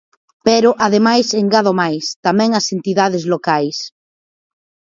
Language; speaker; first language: Galician; native; Galician